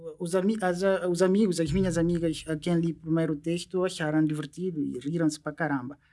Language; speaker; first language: Portuguese; non-native, local second language; Upper Guinea Crioulo